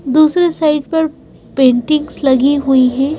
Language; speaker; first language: Hindi; native; Hindi